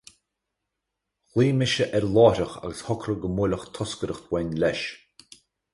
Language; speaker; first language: Irish; native; Irish